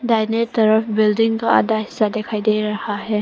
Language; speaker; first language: Hindi; non-native, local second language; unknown